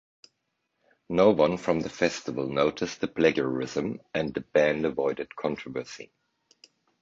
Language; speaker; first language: English; non-native, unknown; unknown